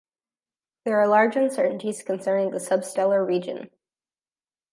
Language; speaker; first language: English; native; English